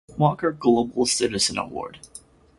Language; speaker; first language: English; native; English